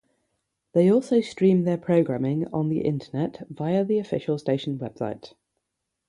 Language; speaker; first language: English; native; English